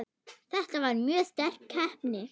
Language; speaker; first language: Icelandic; non-native, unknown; German